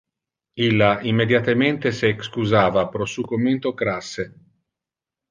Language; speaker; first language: Interlingua; non-native, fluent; Italian